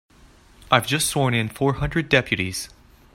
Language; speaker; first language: English; native; English